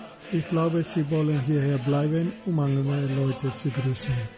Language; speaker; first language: German; non-native, learner; Spanish